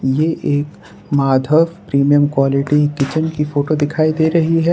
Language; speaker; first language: Hindi; non-native, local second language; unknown